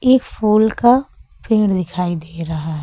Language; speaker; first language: Hindi; native; Hindi